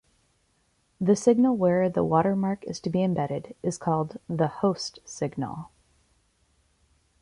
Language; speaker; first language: English; native; English